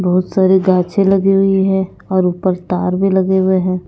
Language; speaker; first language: Hindi; non-native, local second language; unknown